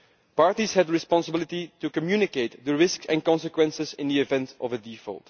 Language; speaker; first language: English; non-native, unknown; Dutch